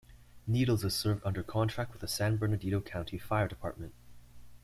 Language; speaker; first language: English; native; English